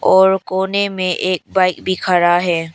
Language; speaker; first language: Hindi; non-native, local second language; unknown